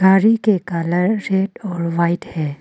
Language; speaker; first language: Hindi; non-native, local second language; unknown